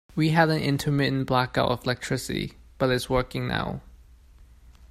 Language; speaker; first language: English; non-native, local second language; Cantonese